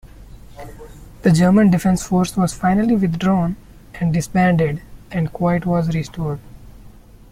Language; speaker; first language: English; non-native, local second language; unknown